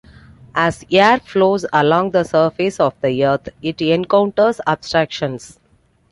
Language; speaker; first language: English; non-native, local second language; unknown